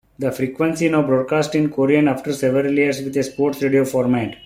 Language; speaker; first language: English; non-native, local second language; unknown